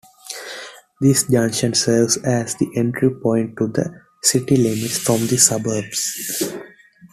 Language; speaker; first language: English; non-native, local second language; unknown